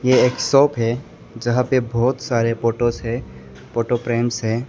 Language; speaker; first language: Hindi; non-native, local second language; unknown